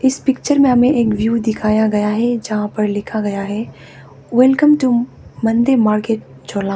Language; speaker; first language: Hindi; non-native, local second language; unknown